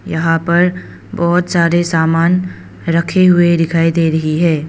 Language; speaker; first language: Hindi; non-native, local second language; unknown